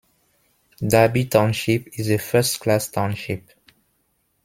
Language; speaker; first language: English; non-native, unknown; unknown